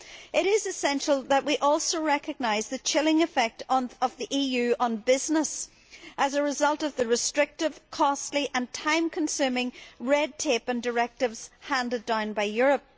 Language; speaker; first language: English; native; English